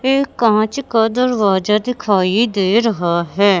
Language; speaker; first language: Hindi; native; Hindi